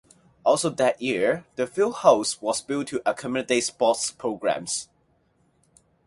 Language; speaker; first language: English; non-native, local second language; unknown